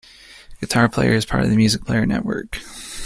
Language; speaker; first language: English; native; English